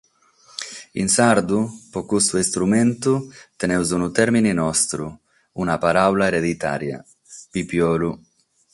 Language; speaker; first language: Sardinian; non-native, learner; Catalan